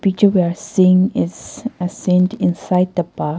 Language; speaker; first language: English; non-native, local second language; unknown